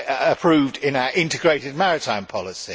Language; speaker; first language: English; native; English